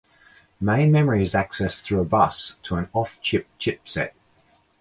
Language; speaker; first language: English; native; English